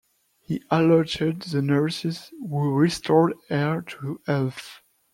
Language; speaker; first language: English; non-native, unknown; French